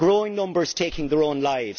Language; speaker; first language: English; native; English